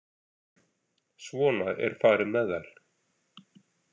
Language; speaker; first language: Icelandic; native; Icelandic